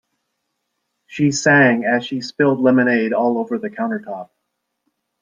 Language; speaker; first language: English; native; English